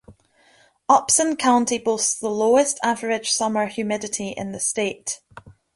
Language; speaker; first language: English; native; English